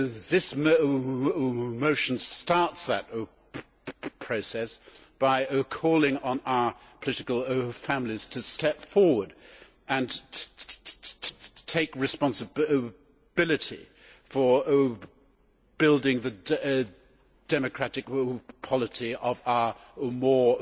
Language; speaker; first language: English; native; English